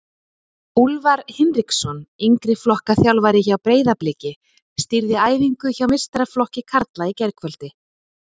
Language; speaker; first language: Icelandic; native; Icelandic